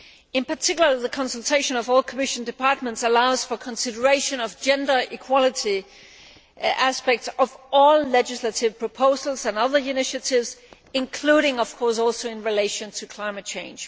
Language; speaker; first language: English; non-native, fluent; Danish